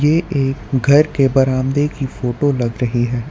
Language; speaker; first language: Hindi; non-native, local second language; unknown